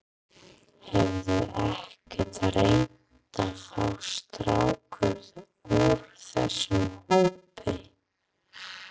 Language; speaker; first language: Icelandic; non-native, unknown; English